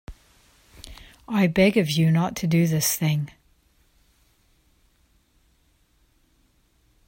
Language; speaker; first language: English; native; English